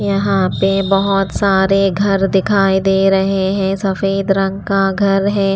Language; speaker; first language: Hindi; non-native, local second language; Punjabi